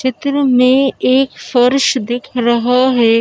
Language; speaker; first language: Hindi; native; Hindi